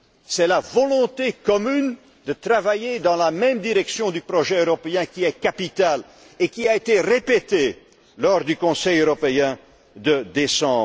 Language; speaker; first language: French; non-native, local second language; Dutch